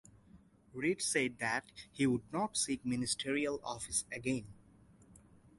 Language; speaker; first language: English; non-native, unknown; Bangla